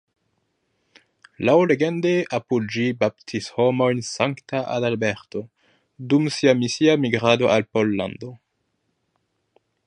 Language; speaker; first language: Esperanto; non-native, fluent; French